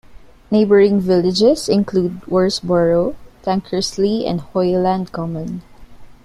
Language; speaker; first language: English; non-native, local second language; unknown